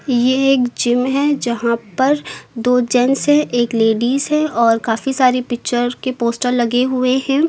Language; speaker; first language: Hindi; native; Hindi